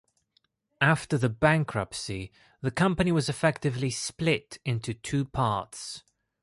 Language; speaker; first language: English; non-native, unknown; Greek